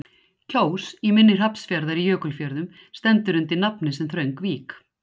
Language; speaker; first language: Icelandic; native; Icelandic